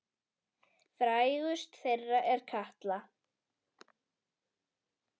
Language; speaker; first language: Icelandic; native; Icelandic